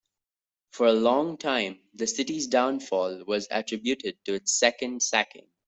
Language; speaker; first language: English; non-native, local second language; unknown